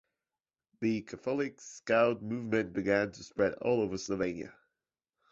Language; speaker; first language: English; non-native, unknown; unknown